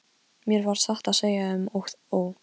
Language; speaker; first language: Icelandic; non-native, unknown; Polish